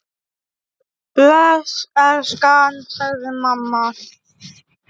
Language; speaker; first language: Icelandic; non-native, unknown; Polish